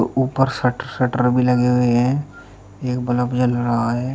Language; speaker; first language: Hindi; native; Hindi